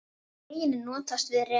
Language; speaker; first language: Icelandic; native; Icelandic